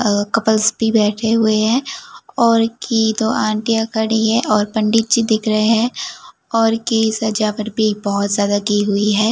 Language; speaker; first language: Hindi; non-native, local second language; Gujarati